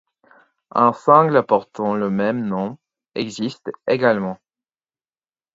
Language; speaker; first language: French; non-native, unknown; English